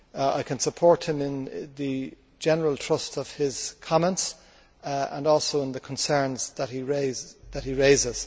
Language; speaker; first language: English; native; English